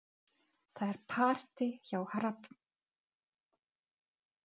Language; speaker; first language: Icelandic; non-native, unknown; Czech